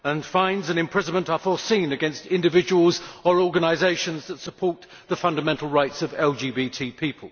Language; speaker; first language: English; native; English